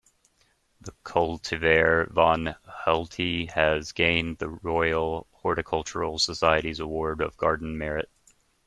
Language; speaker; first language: English; native; English